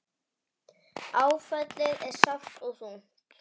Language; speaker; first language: Icelandic; native; Icelandic